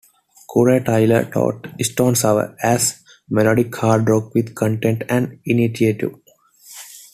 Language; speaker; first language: English; non-native, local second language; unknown